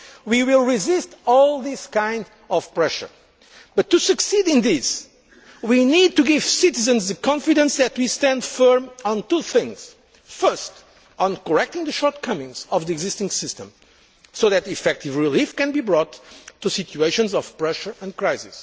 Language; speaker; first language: English; non-native, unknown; Portuguese